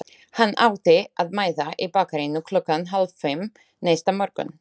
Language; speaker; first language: Icelandic; non-native, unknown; Slovak